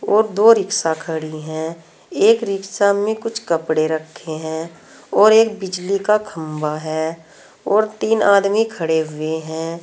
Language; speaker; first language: Hindi; native; Hindi